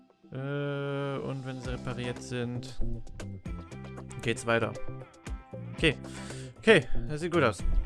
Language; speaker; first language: German; native; German